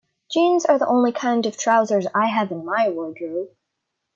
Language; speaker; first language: English; native; English